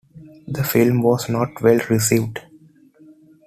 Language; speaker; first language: English; non-native, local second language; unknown